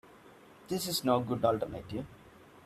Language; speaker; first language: English; non-native, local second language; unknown